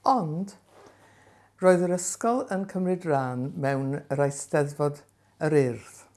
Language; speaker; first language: Welsh; non-native, local second language; English